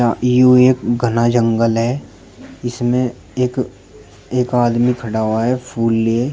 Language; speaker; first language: Hindi; native; Hindi